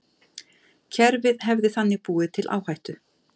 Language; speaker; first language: Icelandic; native; Icelandic